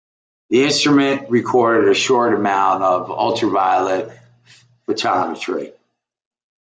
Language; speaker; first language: English; native; English